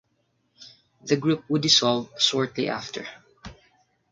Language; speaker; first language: English; non-native, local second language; Filipino